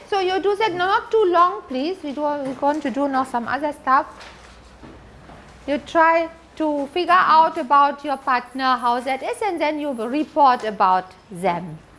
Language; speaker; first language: English; non-native, fluent; German